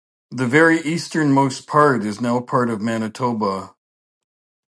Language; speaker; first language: English; native; English